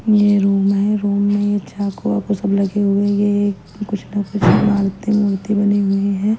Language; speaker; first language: Hindi; non-native, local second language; Punjabi